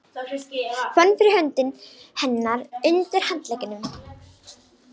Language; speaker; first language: Icelandic; non-native, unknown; Romanian